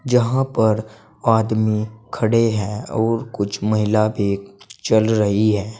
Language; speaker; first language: Hindi; native; Hindi